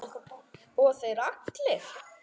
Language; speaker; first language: Icelandic; native; Icelandic